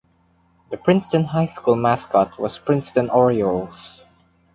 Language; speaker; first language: English; non-native, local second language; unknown